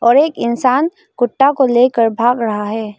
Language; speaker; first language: Hindi; non-native, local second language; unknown